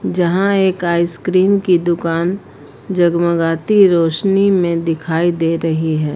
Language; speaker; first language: Hindi; native; Hindi